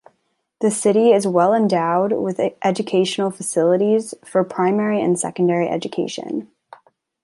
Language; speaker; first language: English; native; English